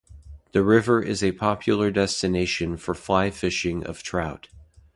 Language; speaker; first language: English; native; English